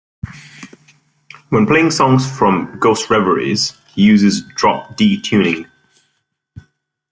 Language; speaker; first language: English; native; English